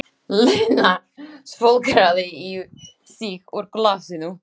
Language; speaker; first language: Icelandic; non-native, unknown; Slovak